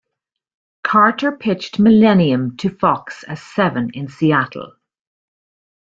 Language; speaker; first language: English; native; English